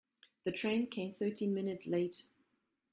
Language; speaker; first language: English; non-native, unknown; German